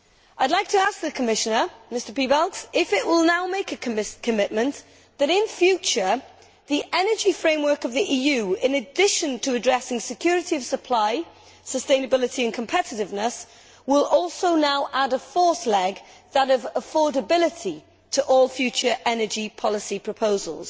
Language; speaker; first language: English; native; English